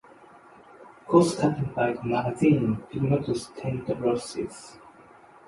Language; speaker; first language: English; non-native, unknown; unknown